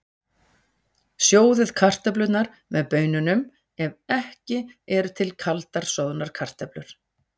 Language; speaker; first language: Icelandic; native; Icelandic